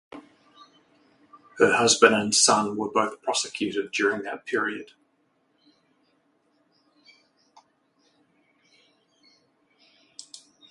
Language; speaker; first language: English; native; English